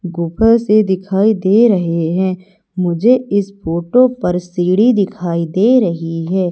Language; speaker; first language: Hindi; native; Hindi